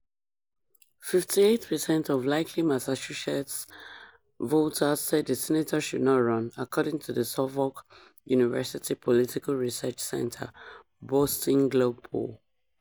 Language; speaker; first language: English; non-native, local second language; Yoruba